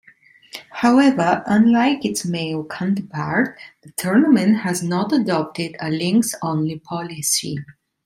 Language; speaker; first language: English; non-native, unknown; Italian